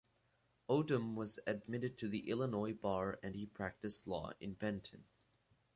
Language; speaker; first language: English; native; English